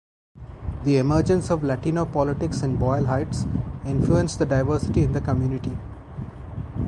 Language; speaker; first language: English; non-native, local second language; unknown